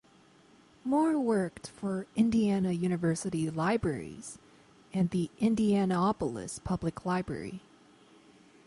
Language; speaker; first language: English; native; English